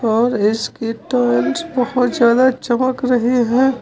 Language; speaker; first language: Hindi; native; Hindi